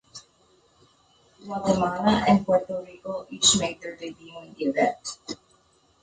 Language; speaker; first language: English; native; English